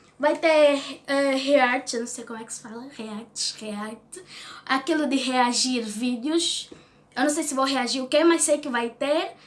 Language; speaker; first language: Portuguese; native; Portuguese